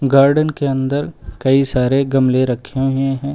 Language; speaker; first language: Hindi; native; Hindi